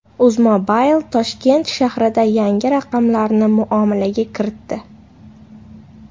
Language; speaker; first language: Uzbek; native; Uzbek